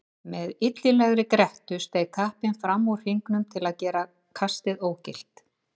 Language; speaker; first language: Icelandic; native; Icelandic